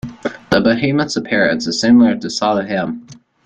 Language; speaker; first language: English; native; English